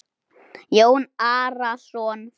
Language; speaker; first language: Icelandic; native; Icelandic